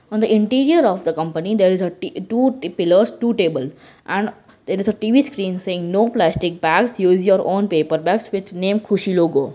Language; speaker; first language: English; non-native, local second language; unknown